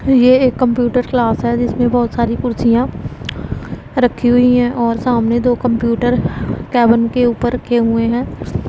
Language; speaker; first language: Hindi; non-native, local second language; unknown